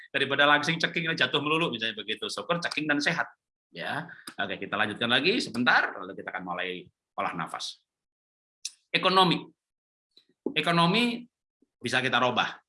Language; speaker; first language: Indonesian; non-native, local second language; Javanese